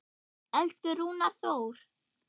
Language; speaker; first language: Icelandic; non-native, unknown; German